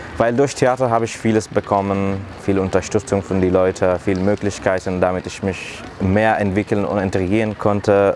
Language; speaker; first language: German; non-native, fluent; Persian